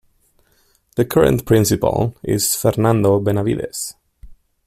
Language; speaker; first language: English; non-native, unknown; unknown